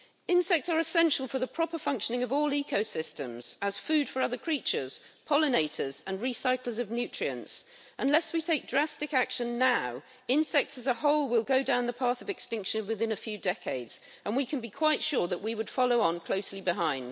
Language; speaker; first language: English; native; English